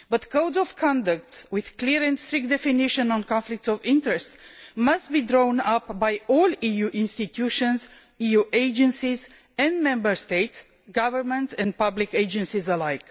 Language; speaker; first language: English; non-native, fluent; Romanian